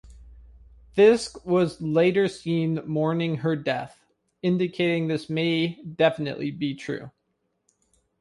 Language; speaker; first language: English; native; English